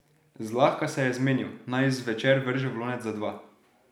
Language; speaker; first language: Slovenian; native; Slovenian